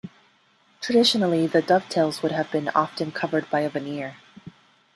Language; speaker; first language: English; non-native, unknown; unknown